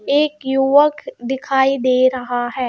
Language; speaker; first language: Hindi; native; Hindi